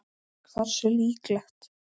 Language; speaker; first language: Icelandic; native; Icelandic